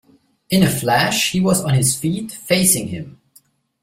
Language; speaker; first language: English; non-native, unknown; German